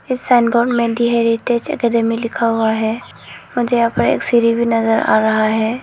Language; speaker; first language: Hindi; non-native, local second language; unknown